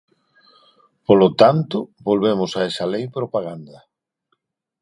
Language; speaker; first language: Galician; non-native, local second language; Spanish